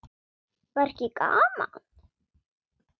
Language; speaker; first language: Icelandic; non-native, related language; Swedish